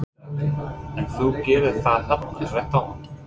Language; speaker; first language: Icelandic; non-native, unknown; English